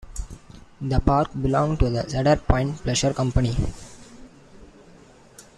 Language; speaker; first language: English; non-native, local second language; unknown